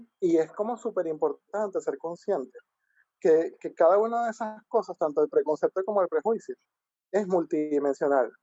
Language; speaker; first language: Spanish; native; Spanish